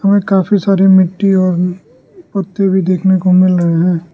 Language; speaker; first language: Hindi; non-native, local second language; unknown